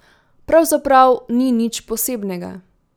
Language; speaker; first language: Slovenian; native; Slovenian